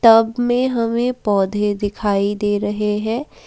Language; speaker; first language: Hindi; non-native, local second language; Assamese